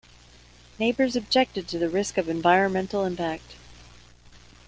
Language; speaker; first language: English; native; English